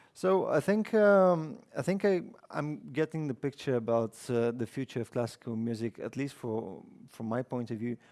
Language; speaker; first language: English; non-native, fluent; Bulgarian